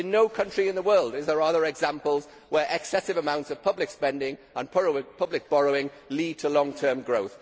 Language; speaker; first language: English; native; English